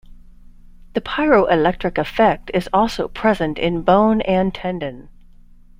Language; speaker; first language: English; native; English